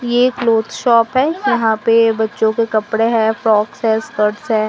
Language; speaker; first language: Hindi; non-native, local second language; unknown